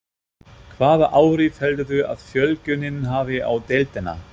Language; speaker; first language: Icelandic; non-native, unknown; German